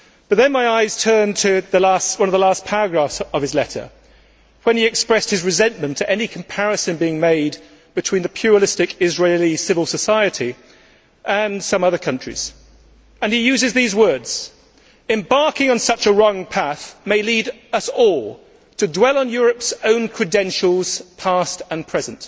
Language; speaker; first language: English; native; English